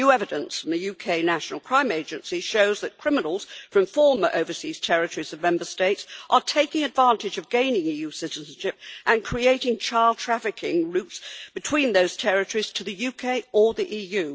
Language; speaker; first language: English; native; English